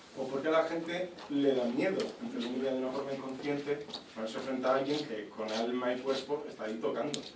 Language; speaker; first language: Spanish; non-native, fluent; Italian